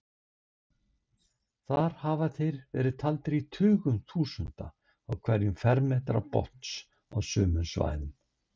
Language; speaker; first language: Icelandic; native; Icelandic